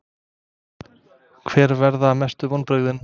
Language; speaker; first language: Icelandic; non-native, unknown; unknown